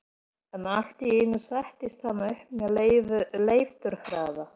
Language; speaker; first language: Icelandic; non-native, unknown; Polish